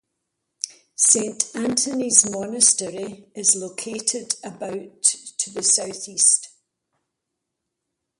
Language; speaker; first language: English; native; English